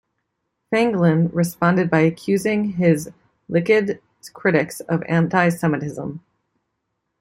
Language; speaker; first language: English; native; English